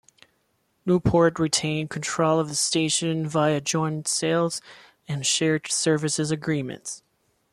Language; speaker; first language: English; non-native, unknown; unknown